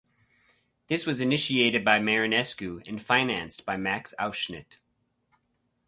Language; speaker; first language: English; native; English